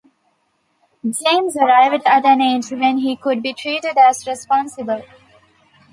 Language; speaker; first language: English; non-native, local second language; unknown